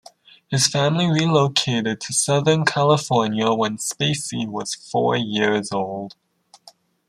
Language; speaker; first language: English; native; English